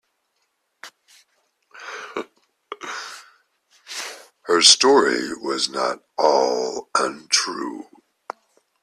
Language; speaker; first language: English; native; English